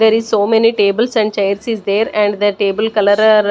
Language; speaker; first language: English; non-native, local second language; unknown